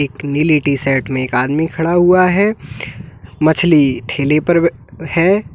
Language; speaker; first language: Hindi; native; Hindi